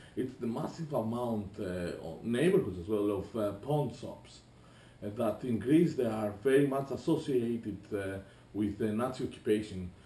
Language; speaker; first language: English; non-native, fluent; Greek